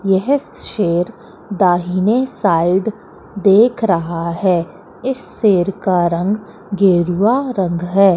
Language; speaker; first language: Hindi; native; Hindi